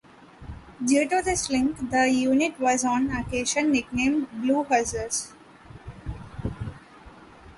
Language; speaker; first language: English; native; English